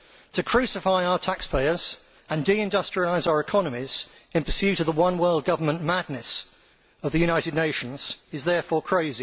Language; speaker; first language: English; native; English